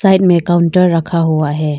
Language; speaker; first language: Hindi; non-native, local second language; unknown